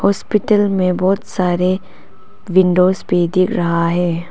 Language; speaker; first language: Hindi; non-native, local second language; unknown